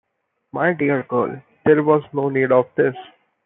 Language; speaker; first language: English; non-native, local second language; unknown